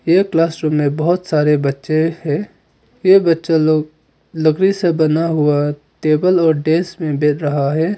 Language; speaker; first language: Hindi; non-native, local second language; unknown